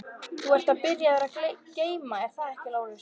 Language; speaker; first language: Icelandic; native; Icelandic